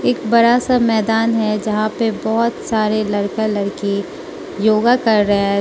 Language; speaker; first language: Hindi; non-native, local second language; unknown